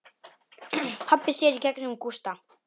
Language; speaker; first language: Icelandic; non-native, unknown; Polish